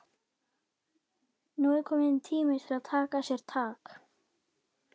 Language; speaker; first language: Icelandic; native; Icelandic